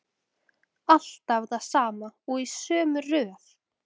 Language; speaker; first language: Icelandic; native; Icelandic